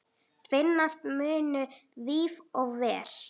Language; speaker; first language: Icelandic; native; Icelandic